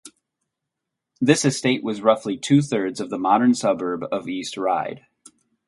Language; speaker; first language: English; native; English